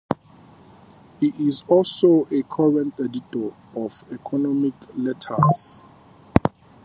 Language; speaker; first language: English; native; English